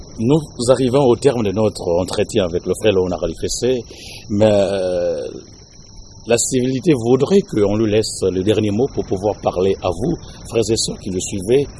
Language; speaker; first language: French; non-native, local second language; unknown